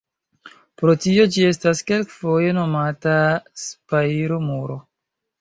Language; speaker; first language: Esperanto; non-native, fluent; Chinese